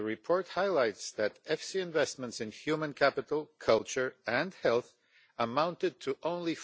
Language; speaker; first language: English; non-native, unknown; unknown